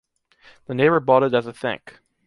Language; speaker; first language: English; native; English